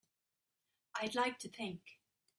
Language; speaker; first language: English; native; English